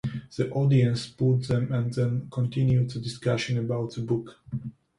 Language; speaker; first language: English; non-native, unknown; Georgian